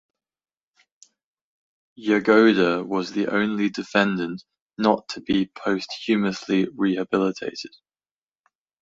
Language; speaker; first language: English; native; English